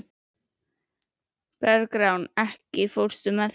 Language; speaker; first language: Icelandic; native; Icelandic